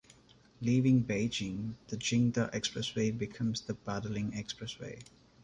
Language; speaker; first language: English; non-native, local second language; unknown